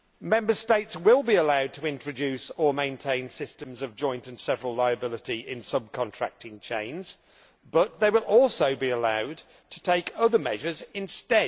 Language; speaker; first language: English; native; English